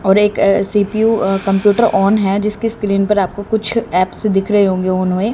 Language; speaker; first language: Hindi; native; Hindi